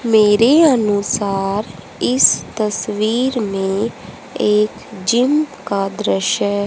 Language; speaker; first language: Hindi; native; Hindi